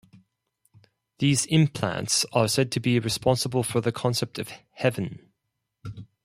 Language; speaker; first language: English; non-native, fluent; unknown